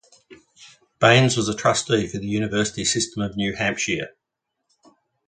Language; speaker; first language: English; native; English